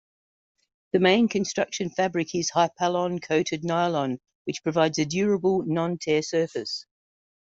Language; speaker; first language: English; native; English